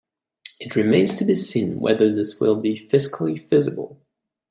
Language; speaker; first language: English; non-native, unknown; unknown